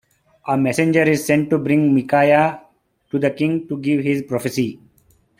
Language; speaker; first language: English; non-native, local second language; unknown